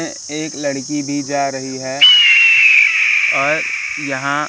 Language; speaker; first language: Hindi; native; Hindi